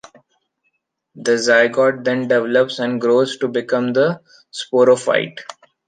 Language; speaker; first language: English; non-native, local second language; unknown